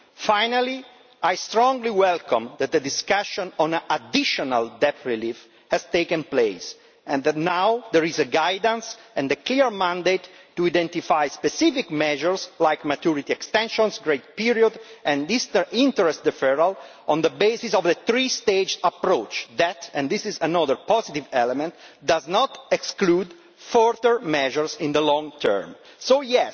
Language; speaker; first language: English; non-native, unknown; Italian